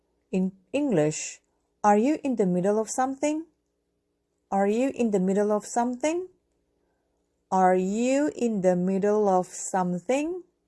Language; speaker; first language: English; non-native, fluent; Korean